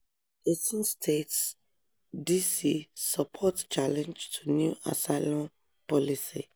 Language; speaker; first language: English; non-native, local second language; Yoruba